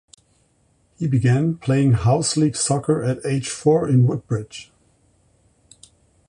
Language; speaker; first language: English; non-native, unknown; German